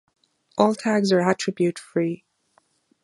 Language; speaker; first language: English; non-native, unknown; German